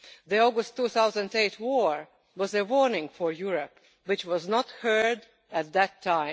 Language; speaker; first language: English; non-native, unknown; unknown